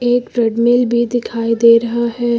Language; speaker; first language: Hindi; native; Hindi